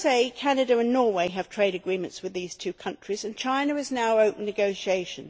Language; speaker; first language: English; native; English